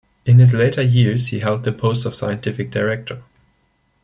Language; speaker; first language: English; non-native, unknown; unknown